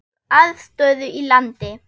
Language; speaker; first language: Icelandic; non-native, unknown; German